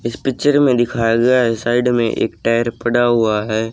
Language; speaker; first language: Hindi; native; Hindi